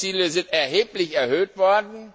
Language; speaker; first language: German; non-native, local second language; Luxembourgish